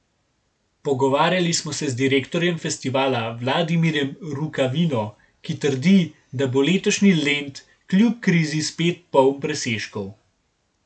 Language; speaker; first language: Slovenian; native; Slovenian